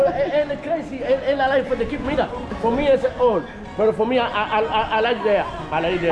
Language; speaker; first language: English; non-native, learner; Spanish